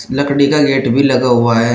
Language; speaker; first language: Hindi; native; Hindi